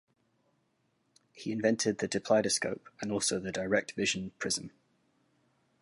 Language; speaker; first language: English; native; English